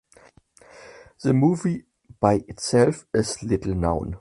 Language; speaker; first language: English; non-native, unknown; German